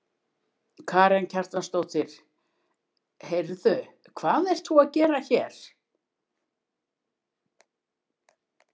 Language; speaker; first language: Icelandic; native; Icelandic